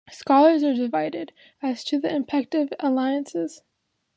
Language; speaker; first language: English; native; English